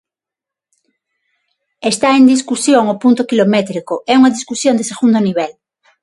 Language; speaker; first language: Galician; non-native, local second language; Spanish